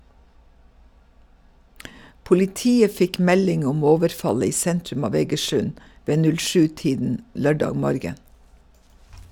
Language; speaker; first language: Norwegian; native; Norwegian